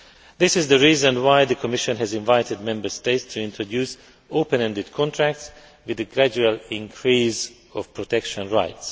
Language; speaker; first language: English; non-native, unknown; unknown